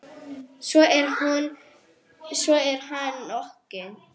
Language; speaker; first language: Icelandic; non-native, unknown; Arabic